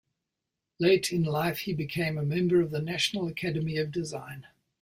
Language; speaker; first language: English; native; English